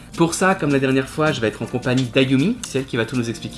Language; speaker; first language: French; native; French